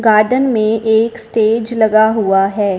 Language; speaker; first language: Hindi; non-native, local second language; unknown